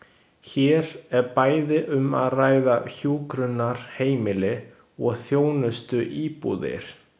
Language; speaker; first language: Icelandic; non-native, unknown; Chinese